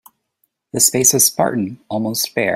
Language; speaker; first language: English; native; English